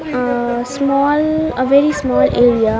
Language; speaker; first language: English; non-native, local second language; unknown